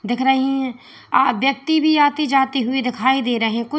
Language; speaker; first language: Hindi; native; Hindi